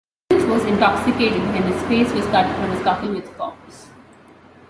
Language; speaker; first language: English; non-native, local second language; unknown